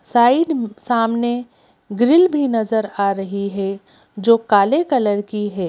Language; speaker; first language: Hindi; native; Hindi